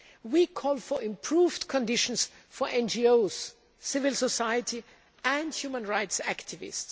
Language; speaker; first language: English; non-native, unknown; German